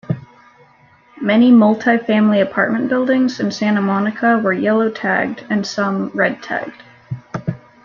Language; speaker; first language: English; native; English